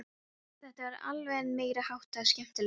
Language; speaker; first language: Icelandic; non-native, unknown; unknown